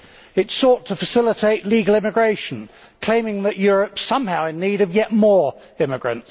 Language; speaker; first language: English; native; English